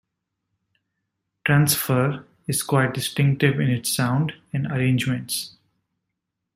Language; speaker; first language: English; native; English